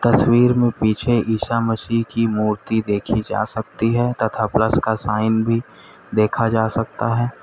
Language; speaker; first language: Hindi; native; Hindi